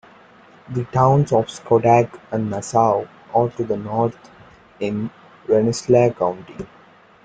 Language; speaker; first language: English; non-native, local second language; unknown